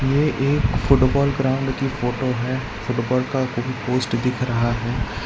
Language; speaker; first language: Hindi; non-native, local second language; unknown